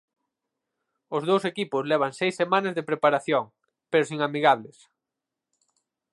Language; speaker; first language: Galician; native; Galician